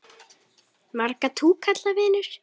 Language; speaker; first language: Icelandic; native; Icelandic